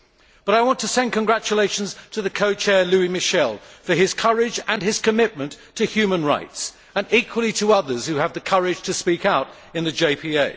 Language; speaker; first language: English; native; English